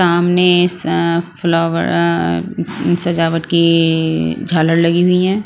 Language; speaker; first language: Hindi; non-native, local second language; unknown